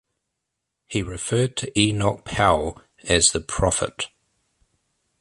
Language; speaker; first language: English; native; English